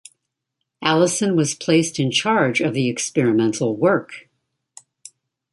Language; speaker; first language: English; native; English